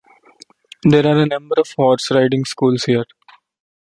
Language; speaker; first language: English; non-native, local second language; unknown